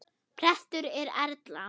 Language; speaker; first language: Icelandic; non-native, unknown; German